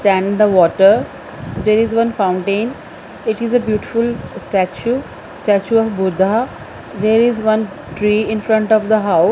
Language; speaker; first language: English; non-native, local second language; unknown